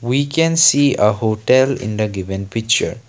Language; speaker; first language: English; non-native, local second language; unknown